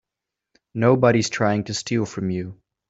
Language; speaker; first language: English; native; English